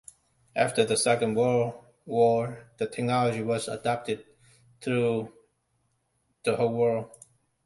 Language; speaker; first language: English; non-native, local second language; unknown